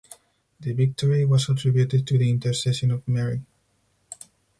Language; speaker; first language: English; non-native, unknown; Spanish